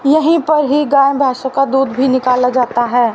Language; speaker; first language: Hindi; native; Hindi